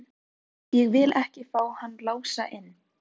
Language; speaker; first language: Icelandic; non-native, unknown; Filipino